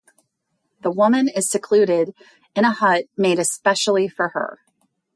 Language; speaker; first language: English; native; English